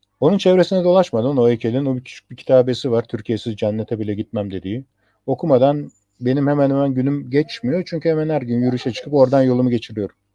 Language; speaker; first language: Turkish; native; Turkish